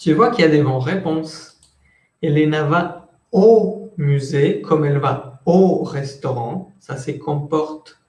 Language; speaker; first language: French; non-native, fluent; Spanish